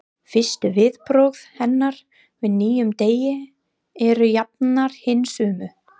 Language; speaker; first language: Icelandic; non-native, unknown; English